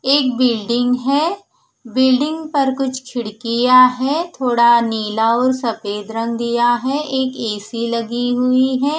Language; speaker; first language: Hindi; non-native, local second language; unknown